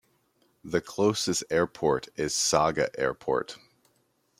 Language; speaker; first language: English; native; English